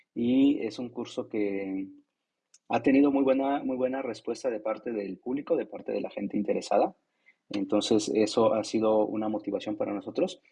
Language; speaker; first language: Spanish; non-native, local second language; Zapotec